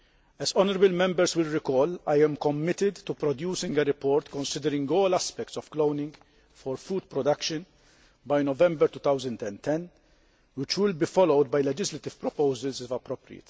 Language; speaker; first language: English; non-native, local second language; Maltese